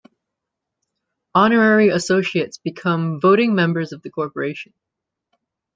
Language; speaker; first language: English; native; English